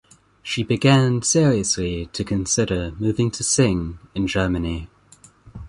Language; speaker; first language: English; native; English